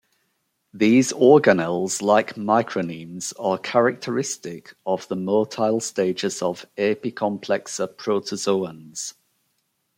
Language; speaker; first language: English; native; English